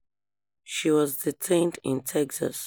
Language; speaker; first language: English; non-native, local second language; Yoruba